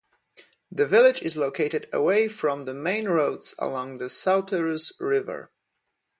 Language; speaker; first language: English; non-native, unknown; Polish